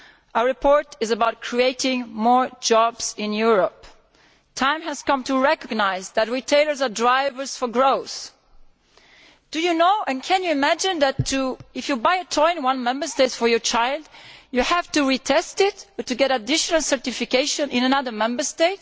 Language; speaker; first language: English; non-native, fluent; Italian